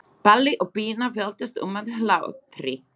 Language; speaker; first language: Icelandic; non-native, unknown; Slovak